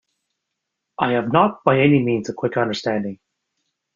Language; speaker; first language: English; native; English